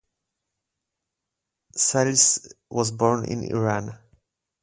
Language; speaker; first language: English; non-native, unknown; Polish